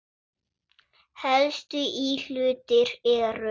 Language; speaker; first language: Icelandic; non-native, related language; Swedish